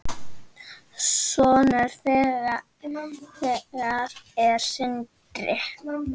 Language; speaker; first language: Icelandic; native; Icelandic